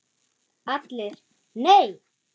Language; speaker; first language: Icelandic; non-native, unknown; German